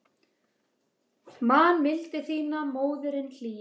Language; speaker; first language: Icelandic; native; Icelandic